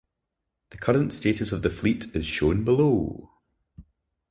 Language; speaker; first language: English; native; English